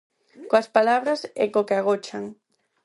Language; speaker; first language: Galician; non-native, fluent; Spanish